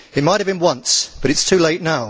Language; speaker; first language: English; native; English